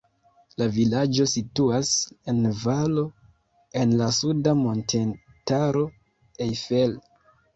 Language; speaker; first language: Esperanto; non-native, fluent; Kinyarwanda